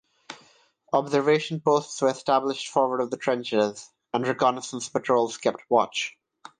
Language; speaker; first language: English; non-native, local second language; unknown